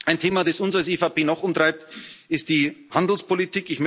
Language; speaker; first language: German; native; German